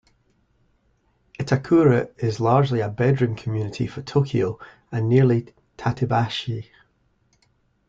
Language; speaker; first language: English; native; English